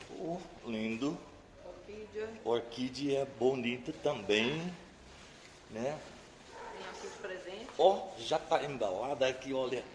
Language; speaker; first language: Portuguese; non-native, fluent; English